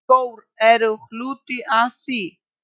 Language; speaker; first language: Icelandic; non-native, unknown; Polish